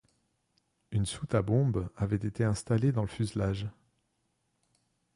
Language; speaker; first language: French; non-native, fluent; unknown